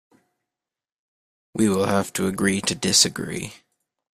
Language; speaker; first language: English; native; English